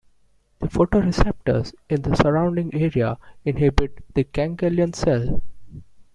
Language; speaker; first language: English; non-native, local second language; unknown